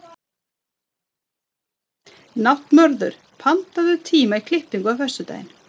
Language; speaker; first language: Icelandic; non-native, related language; Swedish